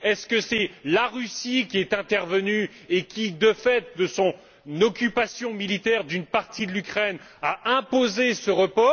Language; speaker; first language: French; native; French